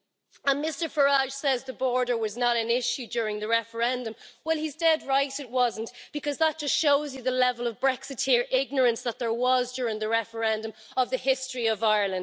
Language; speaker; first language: English; native; English